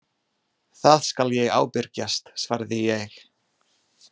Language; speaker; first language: Icelandic; non-native, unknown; English